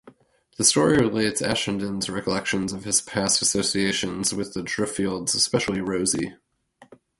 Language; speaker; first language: English; native; English